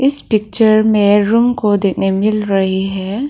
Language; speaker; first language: Hindi; non-native, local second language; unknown